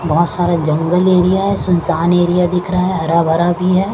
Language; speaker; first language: Hindi; non-native, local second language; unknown